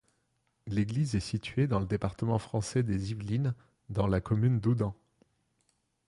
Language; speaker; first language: French; non-native, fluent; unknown